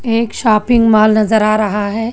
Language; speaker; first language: Hindi; non-native, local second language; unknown